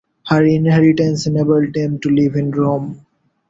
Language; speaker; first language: English; non-native, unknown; Bangla